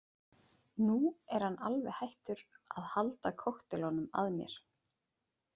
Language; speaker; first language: Icelandic; native; Icelandic